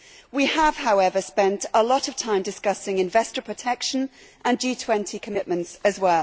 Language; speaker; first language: English; native; English